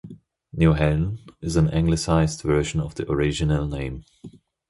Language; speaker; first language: English; non-native, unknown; German